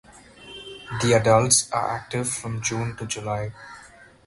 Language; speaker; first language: English; non-native, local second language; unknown